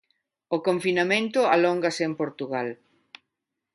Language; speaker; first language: Galician; non-native, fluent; Spanish